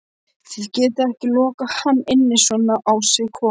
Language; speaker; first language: Icelandic; non-native, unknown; Polish